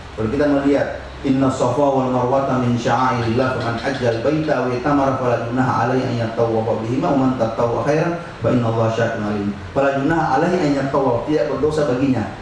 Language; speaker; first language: Indonesian; non-native, local second language; Buginese